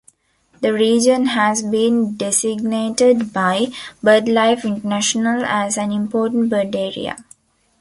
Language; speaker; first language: English; non-native, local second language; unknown